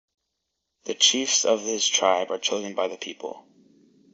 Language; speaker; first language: English; native; English